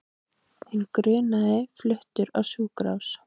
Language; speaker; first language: Icelandic; native; Icelandic